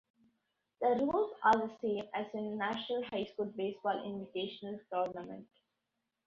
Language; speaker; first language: English; non-native, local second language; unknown